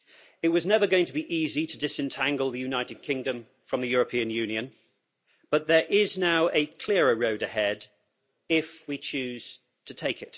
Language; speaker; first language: English; native; English